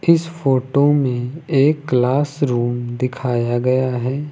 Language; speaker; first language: Hindi; native; Hindi